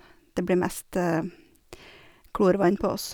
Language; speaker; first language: Norwegian; native; Norwegian